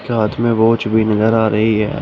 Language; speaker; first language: Hindi; native; Hindi